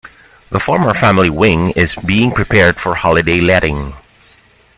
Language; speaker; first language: English; non-native, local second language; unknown